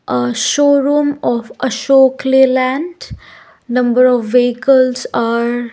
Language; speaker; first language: English; non-native, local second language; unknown